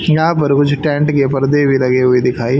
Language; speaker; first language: Hindi; native; Hindi